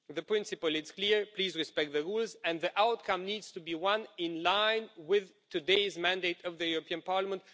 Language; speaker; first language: English; non-native, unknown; Romanian